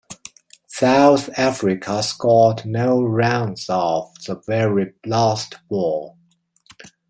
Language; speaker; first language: English; non-native, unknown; Chinese